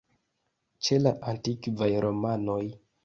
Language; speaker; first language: Esperanto; non-native, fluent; Kinyarwanda